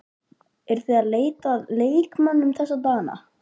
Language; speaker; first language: Icelandic; native; Icelandic